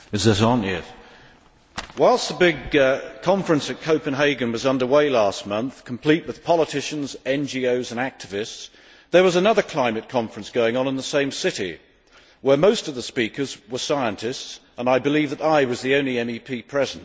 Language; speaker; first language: English; native; English